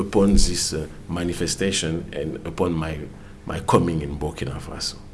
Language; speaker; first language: English; non-native, fluent; French